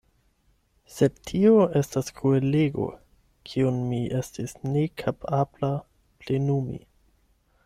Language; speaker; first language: Esperanto; non-native, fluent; German